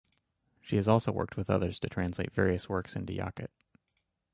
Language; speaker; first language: English; native; English